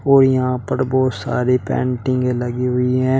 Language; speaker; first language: Hindi; native; Hindi